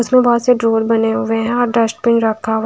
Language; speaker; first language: Hindi; native; Hindi